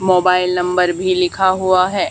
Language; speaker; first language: Hindi; native; Hindi